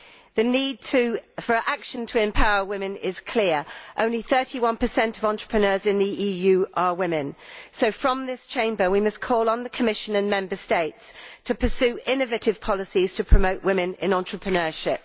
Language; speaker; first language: English; native; English